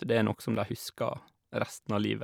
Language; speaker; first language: Norwegian; native; Norwegian